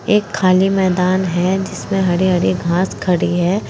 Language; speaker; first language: Hindi; native; Hindi